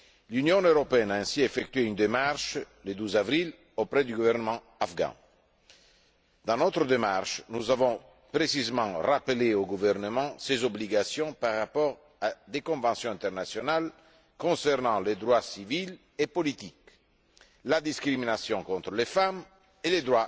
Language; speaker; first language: French; non-native, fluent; Italian